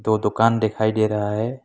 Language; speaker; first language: Hindi; non-native, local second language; Assamese